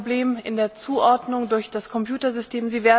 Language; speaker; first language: German; native; German